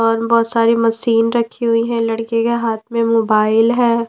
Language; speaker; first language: Hindi; non-native, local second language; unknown